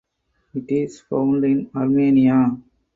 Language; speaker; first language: English; non-native, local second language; Tamil